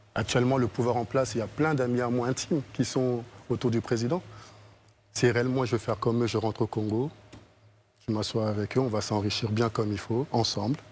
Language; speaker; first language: French; early bilingual, other home language; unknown